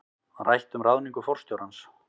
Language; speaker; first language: Icelandic; native; Icelandic